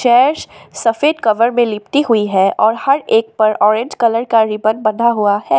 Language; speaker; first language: Hindi; non-native, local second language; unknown